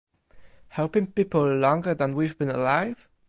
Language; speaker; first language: English; non-native, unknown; Polish